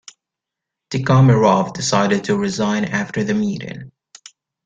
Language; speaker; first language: English; native; English